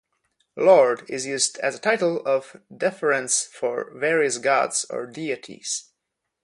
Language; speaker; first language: English; non-native, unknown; Polish